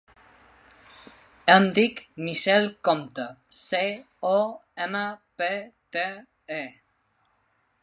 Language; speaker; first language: Catalan; non-native, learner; Spanish